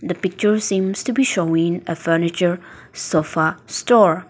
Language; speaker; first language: English; non-native, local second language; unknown